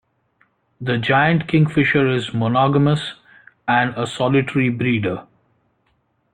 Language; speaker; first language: English; non-native, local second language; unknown